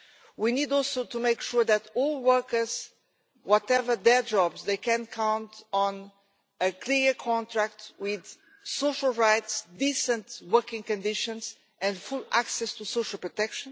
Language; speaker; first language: English; non-native, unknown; Portuguese